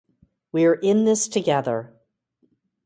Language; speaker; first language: English; native; English